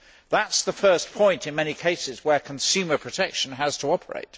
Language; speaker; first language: English; native; English